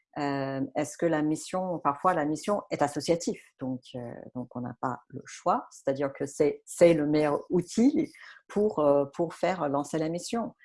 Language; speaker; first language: French; non-native, fluent; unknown